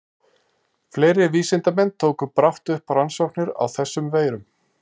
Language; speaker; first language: Icelandic; native; Icelandic